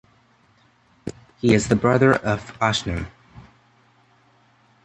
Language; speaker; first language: English; native; English